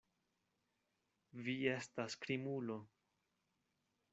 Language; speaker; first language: Esperanto; non-native, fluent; Spanish